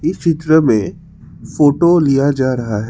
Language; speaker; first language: Hindi; non-native, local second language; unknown